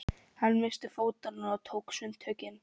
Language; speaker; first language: Icelandic; non-native, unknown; Polish